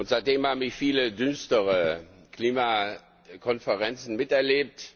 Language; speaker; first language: German; non-native, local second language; Luxembourgish